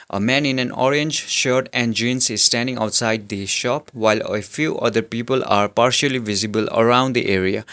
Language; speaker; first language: English; non-native, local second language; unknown